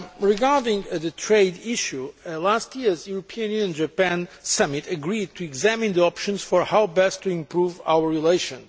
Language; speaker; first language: English; non-native, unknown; Portuguese